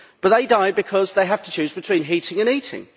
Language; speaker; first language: English; native; English